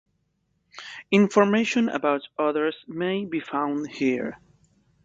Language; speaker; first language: English; non-native, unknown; Spanish